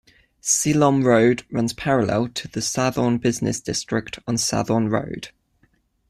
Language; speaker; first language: English; native; English